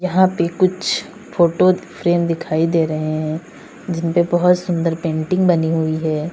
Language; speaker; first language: Hindi; native; Hindi